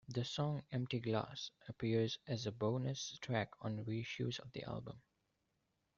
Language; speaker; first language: English; non-native, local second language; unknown